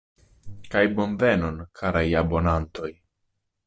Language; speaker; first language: Esperanto; non-native, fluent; Italian